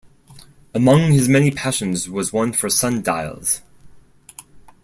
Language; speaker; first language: English; non-native, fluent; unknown